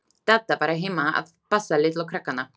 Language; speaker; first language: Icelandic; non-native, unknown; Slovak